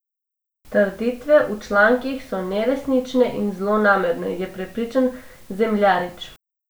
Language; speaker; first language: Slovenian; non-native, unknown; Macedonian